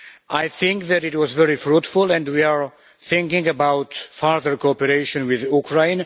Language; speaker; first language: English; non-native, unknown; Polish